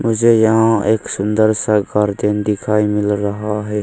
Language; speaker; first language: Hindi; non-native, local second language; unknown